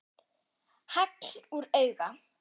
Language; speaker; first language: Icelandic; non-native, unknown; German